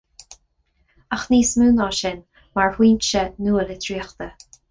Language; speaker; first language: Irish; non-native, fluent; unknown